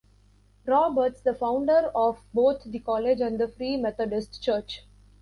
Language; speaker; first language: English; non-native, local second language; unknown